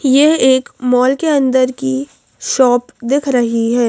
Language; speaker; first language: Hindi; native; Hindi